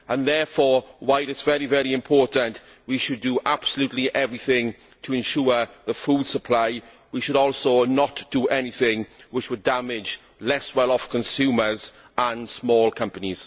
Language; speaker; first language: English; native; English